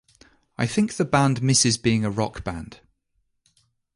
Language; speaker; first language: English; native; English